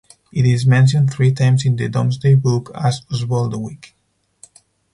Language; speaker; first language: English; non-native, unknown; Spanish